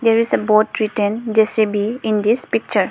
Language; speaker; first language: English; non-native, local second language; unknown